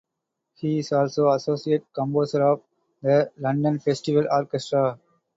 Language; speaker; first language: English; non-native, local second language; Tamil